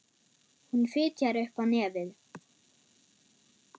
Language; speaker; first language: Icelandic; non-native, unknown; German